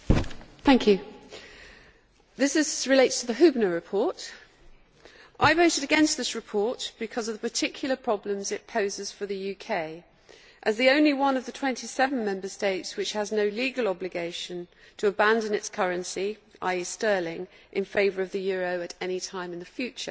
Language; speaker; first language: English; native; English